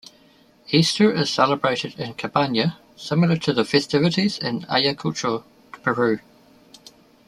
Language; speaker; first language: English; native; English